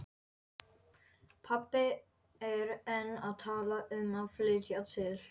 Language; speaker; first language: Icelandic; non-native, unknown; Polish